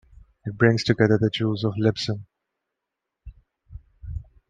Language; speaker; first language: English; non-native, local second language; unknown